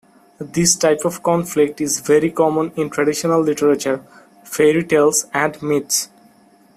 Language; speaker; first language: English; non-native, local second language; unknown